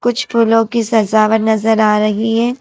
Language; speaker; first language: Hindi; native; Hindi